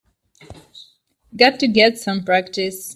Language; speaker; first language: English; native; English